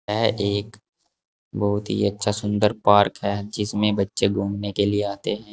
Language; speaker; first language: Hindi; native; Hindi